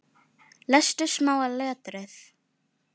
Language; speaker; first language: Icelandic; non-native, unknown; Filipino